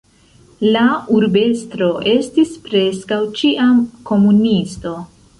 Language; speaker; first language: Esperanto; non-native, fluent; Central Kurdish